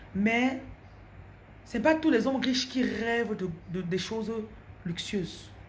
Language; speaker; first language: French; non-native, local second language; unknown